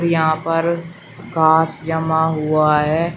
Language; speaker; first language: Hindi; native; Hindi